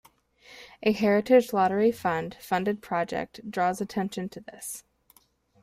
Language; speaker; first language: English; native; English